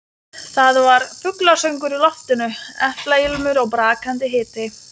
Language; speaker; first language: Icelandic; non-native, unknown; Lithuanian